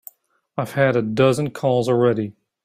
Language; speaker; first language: English; native; English